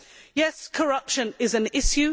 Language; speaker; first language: English; native; English